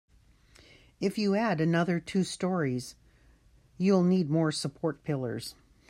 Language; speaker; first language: English; native; English